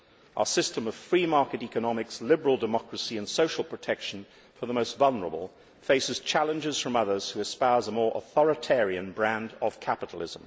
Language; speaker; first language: English; native; English